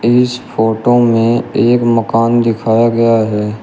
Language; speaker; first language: Hindi; native; Hindi